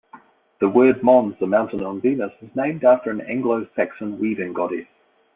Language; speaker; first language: English; native; English